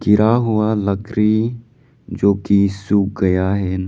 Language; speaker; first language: Hindi; non-native, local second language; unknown